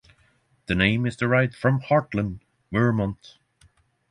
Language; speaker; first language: English; non-native, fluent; Norwegian